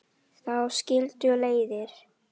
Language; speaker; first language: Icelandic; non-native, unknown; Indonesian